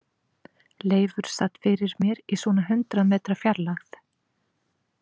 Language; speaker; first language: Icelandic; native; Icelandic